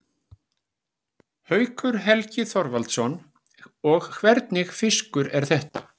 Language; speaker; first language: Icelandic; native; Icelandic